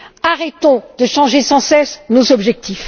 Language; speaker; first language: French; native; French